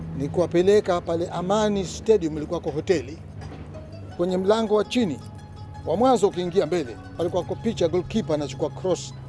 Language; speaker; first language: Swahili; native; Swahili